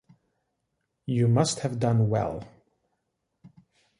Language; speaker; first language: English; native; English